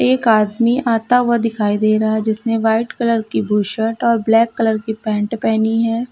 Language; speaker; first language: Hindi; native; Hindi